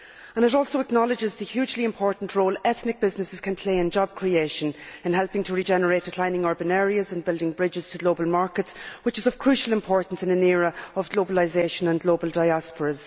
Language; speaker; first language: English; native; English